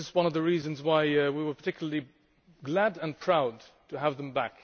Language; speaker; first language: English; non-native, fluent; Luxembourgish